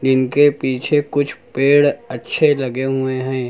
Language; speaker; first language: Hindi; native; Hindi